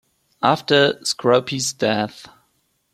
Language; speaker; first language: English; non-native, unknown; German